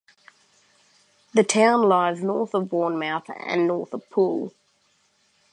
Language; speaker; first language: English; native; English